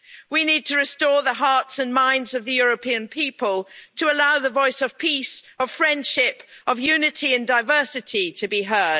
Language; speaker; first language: English; native; English